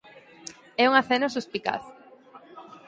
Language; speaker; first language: Galician; native; Galician